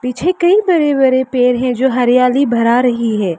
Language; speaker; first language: Hindi; non-native, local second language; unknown